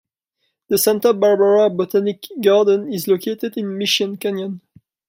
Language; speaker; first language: English; non-native, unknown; French